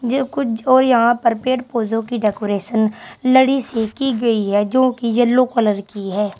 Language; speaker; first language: Hindi; native; Hindi